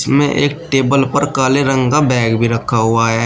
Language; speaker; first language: Hindi; native; Hindi